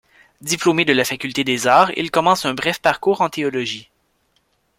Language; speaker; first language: French; native; French